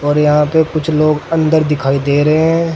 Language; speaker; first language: Hindi; native; Hindi